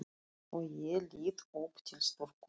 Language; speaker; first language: Icelandic; non-native, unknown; Russian